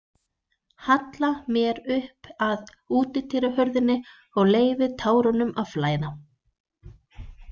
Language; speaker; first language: Icelandic; native; Icelandic